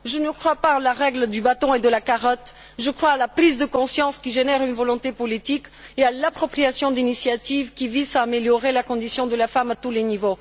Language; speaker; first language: French; non-native, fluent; Bulgarian